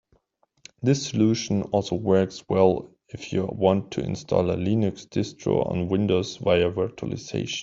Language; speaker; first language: English; native; English